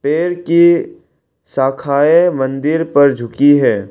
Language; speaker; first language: Hindi; non-native, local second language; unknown